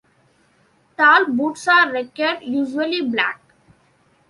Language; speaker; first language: English; non-native, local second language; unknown